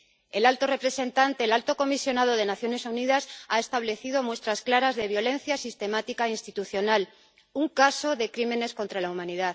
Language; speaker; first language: Spanish; native; Spanish